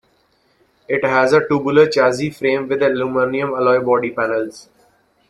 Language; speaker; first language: English; non-native, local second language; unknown